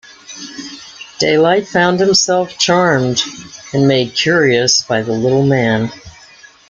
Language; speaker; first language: English; native; English